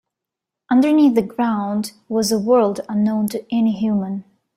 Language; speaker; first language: English; native; English